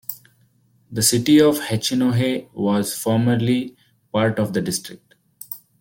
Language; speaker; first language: English; non-native, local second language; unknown